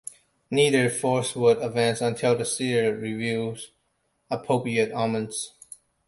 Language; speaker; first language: English; non-native, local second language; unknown